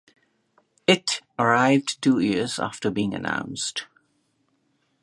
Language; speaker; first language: English; non-native, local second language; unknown